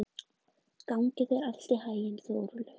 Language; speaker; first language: Icelandic; native; Icelandic